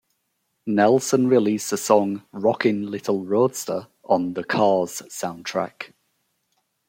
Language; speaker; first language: English; native; English